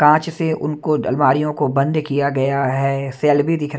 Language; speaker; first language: Hindi; non-native, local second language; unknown